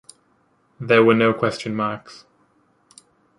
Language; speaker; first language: English; native; English